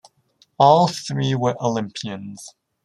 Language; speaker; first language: English; native; English